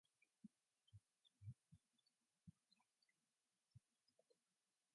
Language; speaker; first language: English; non-native, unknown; Mongolian